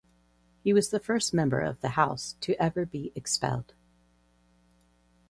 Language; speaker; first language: English; native; English